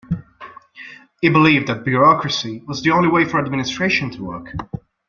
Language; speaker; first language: English; non-native, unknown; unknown